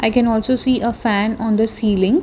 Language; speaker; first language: English; non-native, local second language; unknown